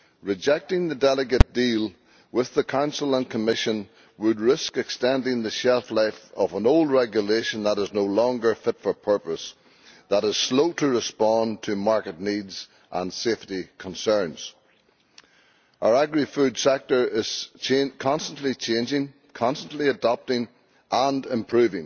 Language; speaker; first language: English; native; English